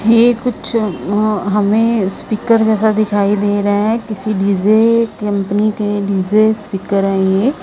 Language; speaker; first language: Hindi; non-native, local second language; Punjabi